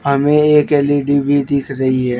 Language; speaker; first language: Hindi; native; Hindi